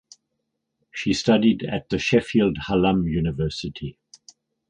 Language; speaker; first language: English; native; English